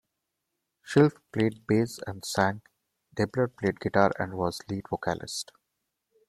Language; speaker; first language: English; non-native, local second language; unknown